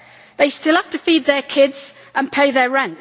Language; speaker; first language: English; native; English